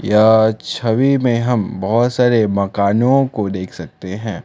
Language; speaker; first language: Hindi; non-native, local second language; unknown